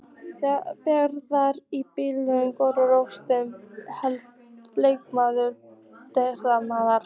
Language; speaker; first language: Icelandic; native; Icelandic